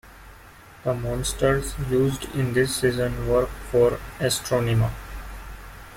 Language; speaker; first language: English; non-native, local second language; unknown